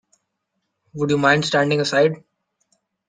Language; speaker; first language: English; non-native, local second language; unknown